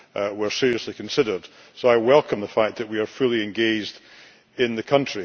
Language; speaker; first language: English; native; English